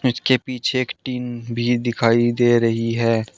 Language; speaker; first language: Hindi; native; Hindi